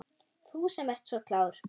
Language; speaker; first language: Icelandic; non-native, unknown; German